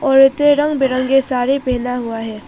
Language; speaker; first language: Hindi; non-native, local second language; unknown